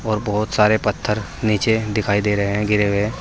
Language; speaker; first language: Hindi; native; Hindi